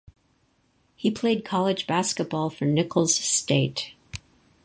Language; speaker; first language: English; native; English